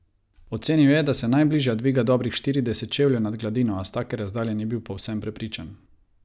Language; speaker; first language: Slovenian; non-native, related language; Croatian